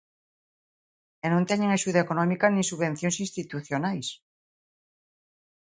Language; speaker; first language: Galician; native; Galician